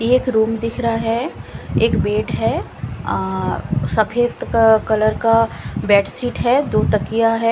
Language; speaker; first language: Hindi; non-native, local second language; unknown